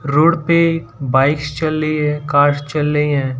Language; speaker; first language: Hindi; non-native, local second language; Gujarati